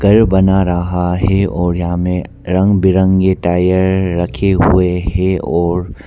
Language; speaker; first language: Hindi; non-native, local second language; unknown